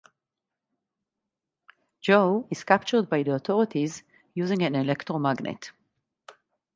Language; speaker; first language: English; non-native, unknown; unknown